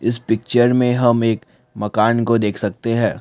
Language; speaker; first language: Hindi; non-native, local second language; Assamese